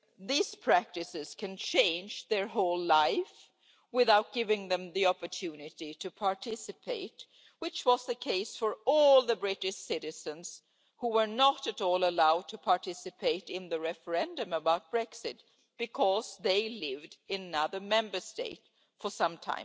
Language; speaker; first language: English; non-native, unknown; Swedish